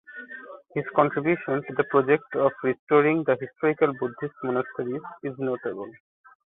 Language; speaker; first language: English; non-native, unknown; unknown